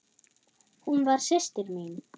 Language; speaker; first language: Icelandic; non-native, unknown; German